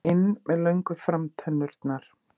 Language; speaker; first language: Icelandic; native; Icelandic